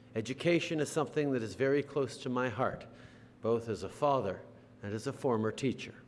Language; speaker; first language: English; native; English